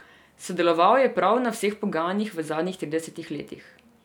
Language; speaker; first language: Slovenian; non-native, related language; Serbian